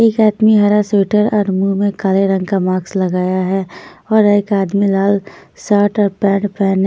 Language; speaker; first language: Hindi; non-native, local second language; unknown